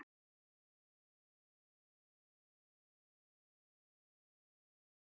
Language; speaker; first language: Icelandic; native; Icelandic